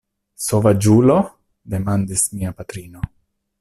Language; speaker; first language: Esperanto; non-native, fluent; Italian